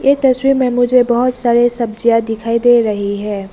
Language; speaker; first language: Hindi; non-native, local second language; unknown